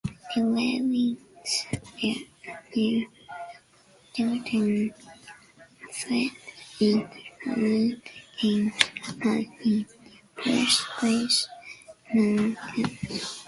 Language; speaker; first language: English; native; English